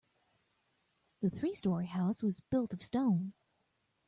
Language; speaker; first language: English; native; English